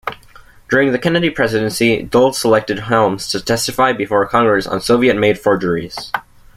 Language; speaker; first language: English; native; English